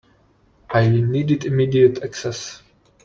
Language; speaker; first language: English; non-native, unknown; Czech